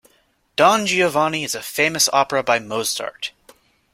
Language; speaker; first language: English; native; English